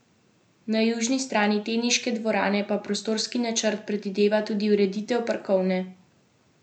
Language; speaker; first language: Slovenian; native; Slovenian